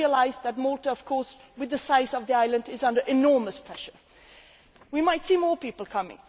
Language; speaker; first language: English; non-native, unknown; Swedish